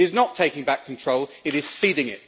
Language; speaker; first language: English; native; English